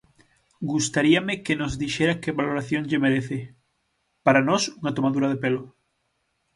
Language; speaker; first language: Galician; native; Galician